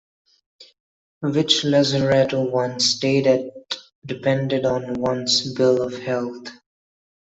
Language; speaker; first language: English; non-native, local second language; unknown